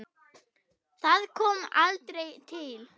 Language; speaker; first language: Icelandic; non-native, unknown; German